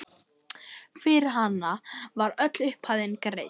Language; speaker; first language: Icelandic; native; Icelandic